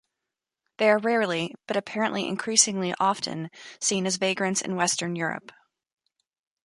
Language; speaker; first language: English; native; English